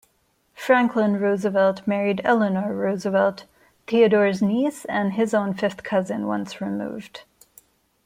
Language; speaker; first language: English; non-native, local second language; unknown